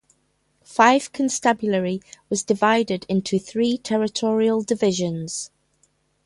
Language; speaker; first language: English; native; English